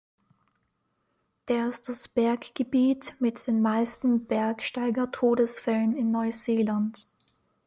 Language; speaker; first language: German; native; German